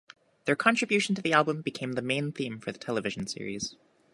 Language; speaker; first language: English; native; English